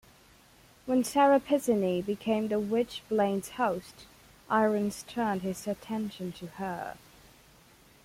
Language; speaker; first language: English; non-native, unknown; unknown